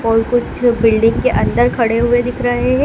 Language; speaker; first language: Hindi; native; Hindi